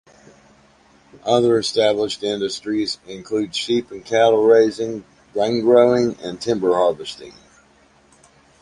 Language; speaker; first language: English; native; English